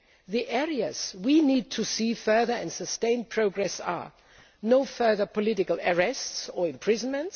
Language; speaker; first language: English; non-native, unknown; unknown